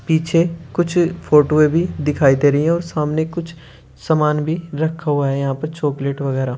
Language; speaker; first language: Hindi; native; Hindi